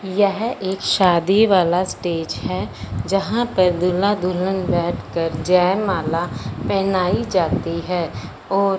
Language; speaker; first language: Hindi; non-native, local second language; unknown